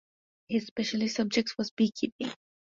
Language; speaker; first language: English; non-native, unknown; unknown